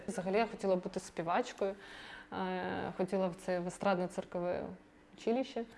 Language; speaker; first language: Ukrainian; non-native, related language; Russian